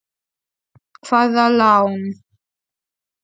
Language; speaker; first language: Icelandic; non-native, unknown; Polish